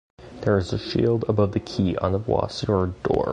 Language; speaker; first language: English; native; English